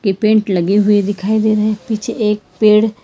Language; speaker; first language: Hindi; non-native, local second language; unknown